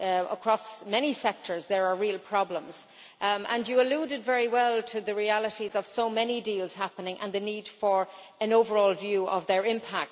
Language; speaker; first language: English; native; English